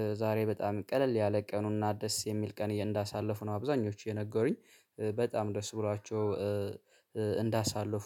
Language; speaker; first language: Amharic; native; Amharic